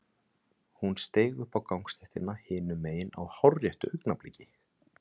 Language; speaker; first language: Icelandic; native; Icelandic